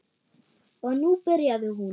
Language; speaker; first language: Icelandic; non-native, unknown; German